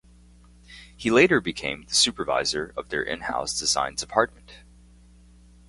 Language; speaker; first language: English; native; English